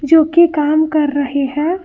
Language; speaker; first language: Hindi; non-native, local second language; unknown